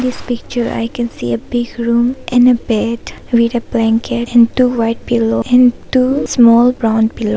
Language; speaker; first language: English; non-native, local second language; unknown